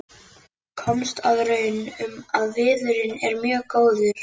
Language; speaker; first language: Icelandic; native; Icelandic